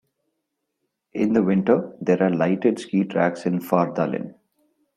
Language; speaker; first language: English; non-native, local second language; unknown